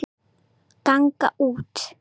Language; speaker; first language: Icelandic; non-native, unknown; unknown